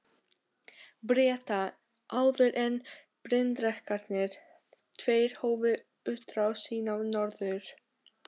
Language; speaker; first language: Icelandic; non-native, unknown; Albanian